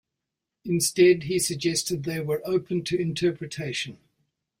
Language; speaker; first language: English; native; English